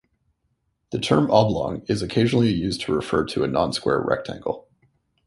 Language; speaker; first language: English; native; English